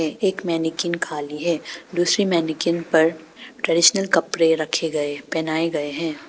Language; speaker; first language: Hindi; non-native, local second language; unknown